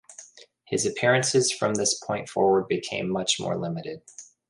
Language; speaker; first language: English; native; English